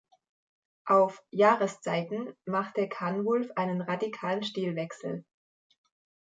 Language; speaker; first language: German; native; German